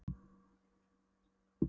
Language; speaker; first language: Icelandic; non-native, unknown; Polish